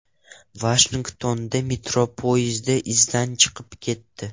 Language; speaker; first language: Uzbek; non-native, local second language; Russian